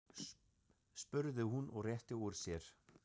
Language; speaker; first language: Icelandic; non-native, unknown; German